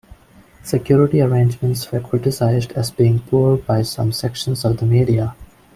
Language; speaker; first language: English; non-native, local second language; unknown